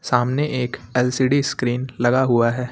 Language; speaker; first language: Hindi; native; Hindi